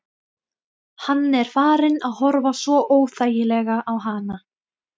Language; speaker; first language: Icelandic; non-native, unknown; Thai